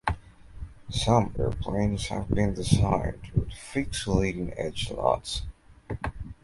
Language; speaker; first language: English; native; English